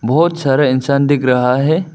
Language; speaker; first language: Hindi; non-native, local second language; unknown